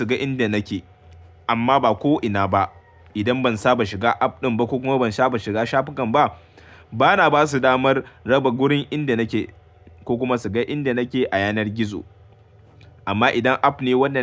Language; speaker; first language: Hausa; native; Hausa